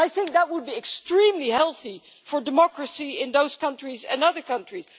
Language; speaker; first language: English; non-native, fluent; Dutch